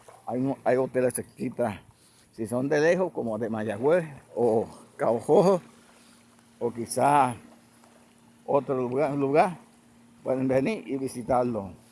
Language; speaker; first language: Spanish; native; Spanish